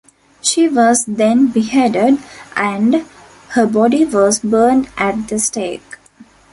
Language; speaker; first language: English; non-native, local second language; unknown